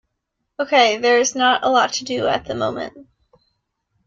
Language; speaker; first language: English; native; English